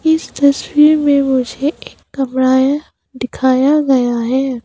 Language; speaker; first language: Hindi; non-native, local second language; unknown